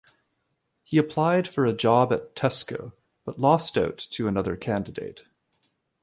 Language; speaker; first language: English; native; English